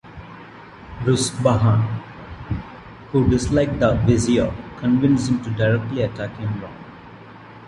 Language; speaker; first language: English; non-native, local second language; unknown